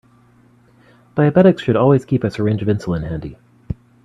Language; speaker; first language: English; native; English